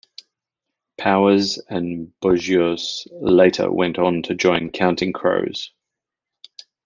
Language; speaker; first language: English; native; English